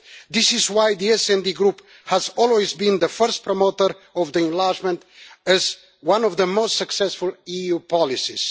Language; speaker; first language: English; non-native, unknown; Romanian